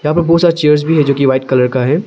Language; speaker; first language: Hindi; non-native, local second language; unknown